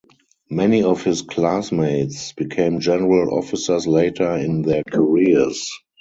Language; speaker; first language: English; non-native, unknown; German